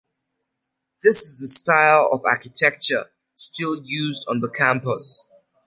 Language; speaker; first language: English; native; English